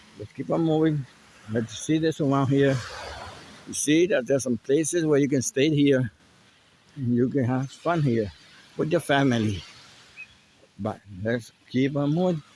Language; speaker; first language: English; non-native, local second language; Spanish